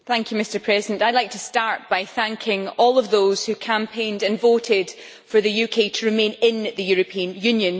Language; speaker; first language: English; native; English